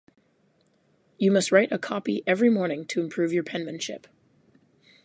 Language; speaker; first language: English; native; English